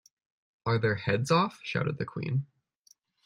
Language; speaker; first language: English; native; English